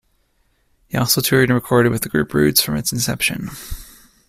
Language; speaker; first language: English; native; English